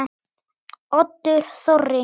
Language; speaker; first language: Icelandic; native; Icelandic